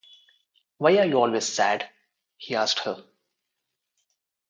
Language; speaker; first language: English; non-native, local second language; Telugu